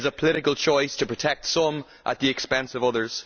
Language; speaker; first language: English; native; English